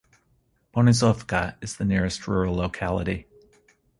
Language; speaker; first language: English; native; English